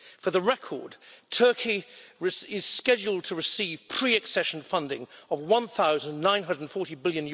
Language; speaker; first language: English; native; English